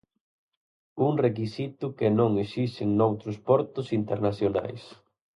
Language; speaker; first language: Galician; native; Galician